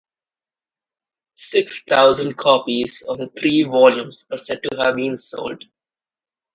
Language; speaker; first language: English; non-native, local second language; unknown